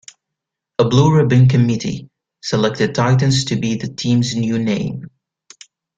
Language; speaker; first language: English; native; English